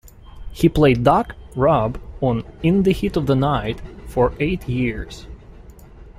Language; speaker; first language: English; non-native, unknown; Russian